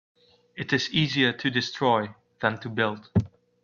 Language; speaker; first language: English; non-native, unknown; Dutch